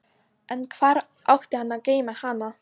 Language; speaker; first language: Icelandic; non-native, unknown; Polish